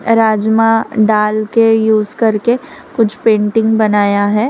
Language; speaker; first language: Hindi; non-native, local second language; Gujarati